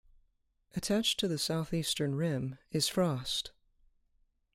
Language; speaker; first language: English; native; English